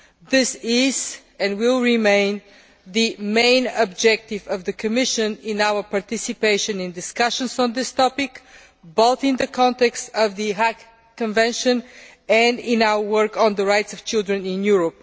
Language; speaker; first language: English; non-native, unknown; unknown